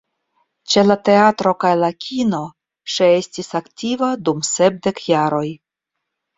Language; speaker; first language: Esperanto; non-native, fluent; Russian